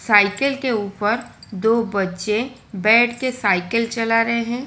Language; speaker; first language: Hindi; non-native, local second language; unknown